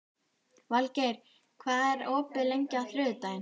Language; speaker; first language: Icelandic; native; Icelandic